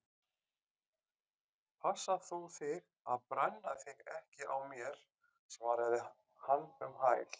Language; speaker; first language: Icelandic; native; Icelandic